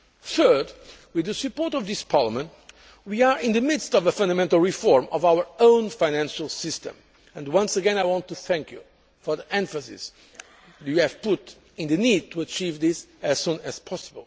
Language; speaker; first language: English; non-native, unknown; Portuguese